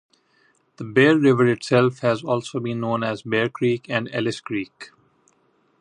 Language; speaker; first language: English; non-native, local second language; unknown